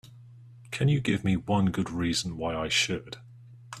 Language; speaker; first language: English; native; English